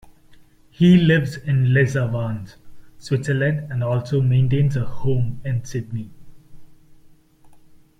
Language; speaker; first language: English; non-native, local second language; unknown